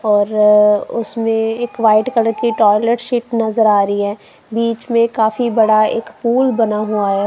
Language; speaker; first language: Hindi; non-native, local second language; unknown